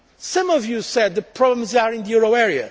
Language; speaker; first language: English; non-native, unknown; Portuguese